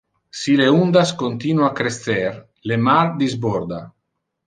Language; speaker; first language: Interlingua; non-native, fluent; Italian